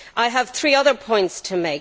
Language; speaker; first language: English; native; English